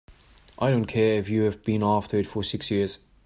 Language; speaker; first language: English; non-native, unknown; German